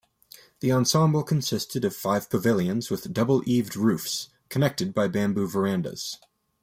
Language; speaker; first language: English; native; English